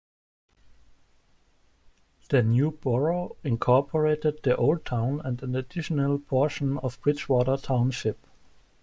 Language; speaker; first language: English; non-native, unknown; German